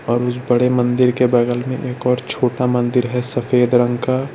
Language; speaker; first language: Hindi; non-native, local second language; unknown